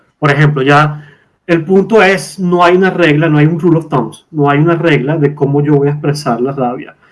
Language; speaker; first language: Spanish; native; Spanish